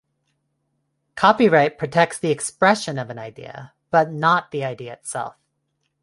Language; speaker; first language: English; non-native, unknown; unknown